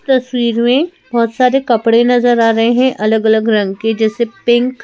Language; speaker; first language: Hindi; native; Hindi